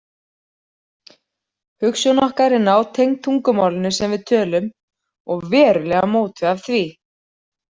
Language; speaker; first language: Icelandic; native; Icelandic